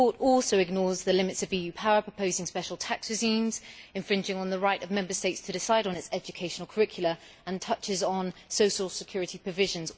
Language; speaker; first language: English; native; English